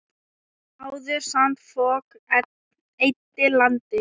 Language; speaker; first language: Icelandic; non-native, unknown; Thai